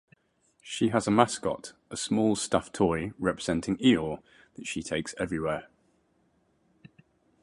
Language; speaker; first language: English; native; English